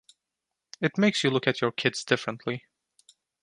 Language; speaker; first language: English; non-native, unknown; Turkish